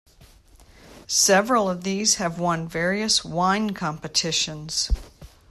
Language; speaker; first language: English; native; English